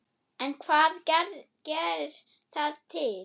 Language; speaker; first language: Icelandic; non-native, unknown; German